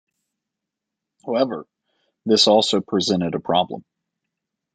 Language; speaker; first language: English; native; English